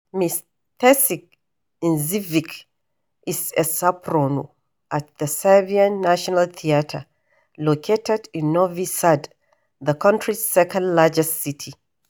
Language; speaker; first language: English; non-native, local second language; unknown